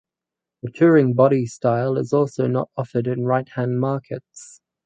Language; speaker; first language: English; native; English